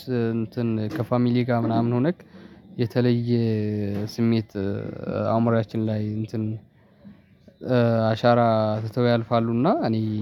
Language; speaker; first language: Amharic; non-native, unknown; Tigrinya